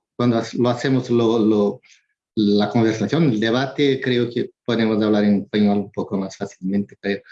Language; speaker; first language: Spanish; non-native, related language; Portuguese